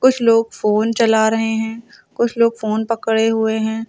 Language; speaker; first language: Hindi; native; Hindi